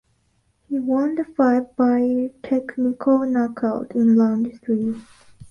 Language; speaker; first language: English; non-native, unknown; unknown